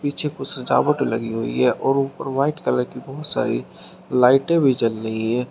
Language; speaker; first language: Hindi; native; Hindi